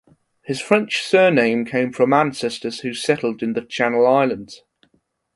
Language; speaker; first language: English; non-native, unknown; German